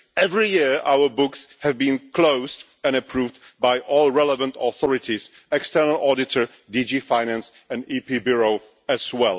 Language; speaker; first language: English; non-native, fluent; Czech